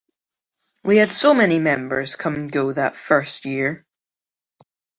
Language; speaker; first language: English; native; English